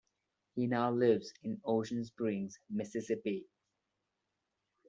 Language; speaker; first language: English; non-native, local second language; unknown